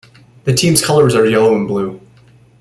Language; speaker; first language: English; native; English